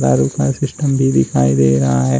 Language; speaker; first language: Hindi; native; Hindi